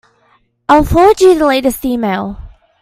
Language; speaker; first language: English; native; English